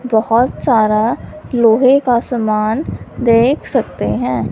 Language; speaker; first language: Hindi; non-native, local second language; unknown